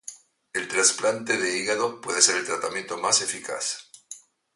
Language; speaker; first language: Spanish; native; Spanish